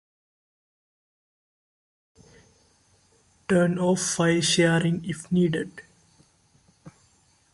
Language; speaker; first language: English; non-native, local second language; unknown